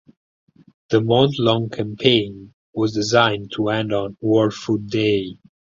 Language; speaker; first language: English; non-native, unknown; Italian